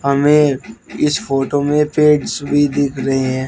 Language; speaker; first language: Hindi; native; Hindi